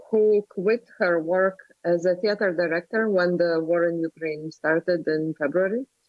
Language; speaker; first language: English; non-native, fluent; Lithuanian